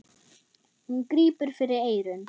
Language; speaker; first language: Icelandic; non-native, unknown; German